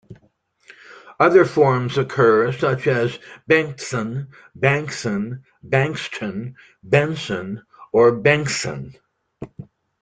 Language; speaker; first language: English; native; English